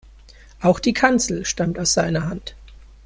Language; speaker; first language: German; native; German